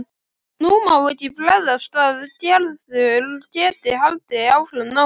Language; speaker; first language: Icelandic; native; Icelandic